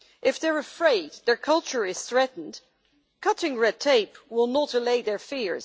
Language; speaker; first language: English; non-native, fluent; Dutch